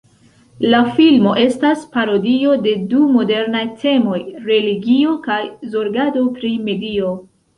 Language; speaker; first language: Esperanto; non-native, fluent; Central Kurdish